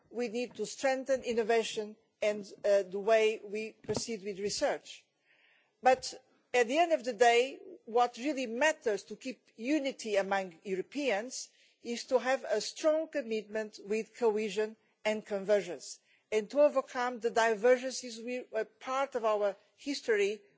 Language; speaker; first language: English; non-native, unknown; Portuguese